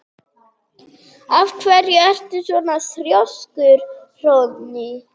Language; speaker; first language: Icelandic; non-native, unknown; German